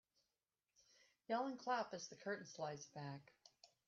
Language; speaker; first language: English; native; English